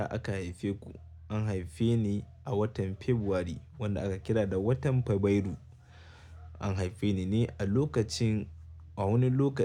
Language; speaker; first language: Hausa; native; Hausa